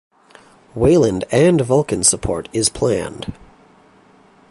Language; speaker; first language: English; native; English